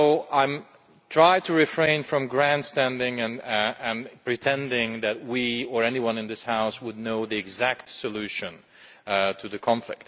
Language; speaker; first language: English; non-native, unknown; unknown